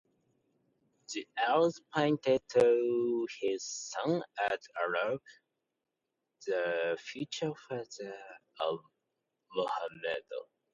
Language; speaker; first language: English; non-native, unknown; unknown